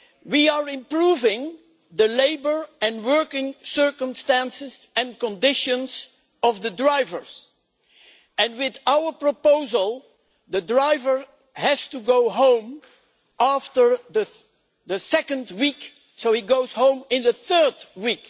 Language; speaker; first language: English; non-native, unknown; Dutch